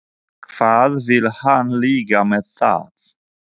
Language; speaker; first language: Icelandic; non-native, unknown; Polish